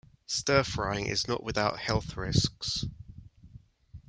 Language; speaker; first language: English; native; English